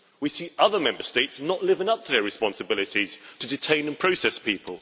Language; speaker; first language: English; native; English